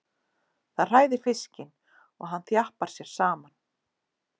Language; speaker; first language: Icelandic; native; Icelandic